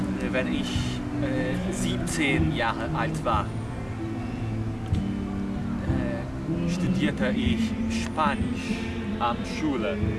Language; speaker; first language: German; non-native, learner; Portuguese